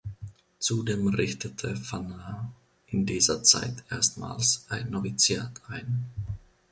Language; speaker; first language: German; non-native, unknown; Finnish